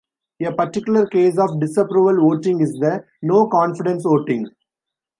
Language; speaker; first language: English; non-native, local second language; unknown